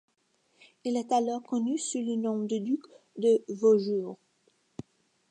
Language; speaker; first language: French; non-native, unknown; English